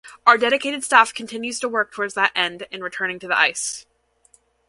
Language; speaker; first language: English; native; English